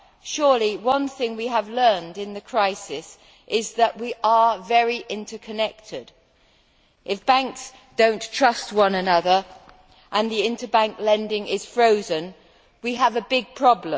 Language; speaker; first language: English; native; English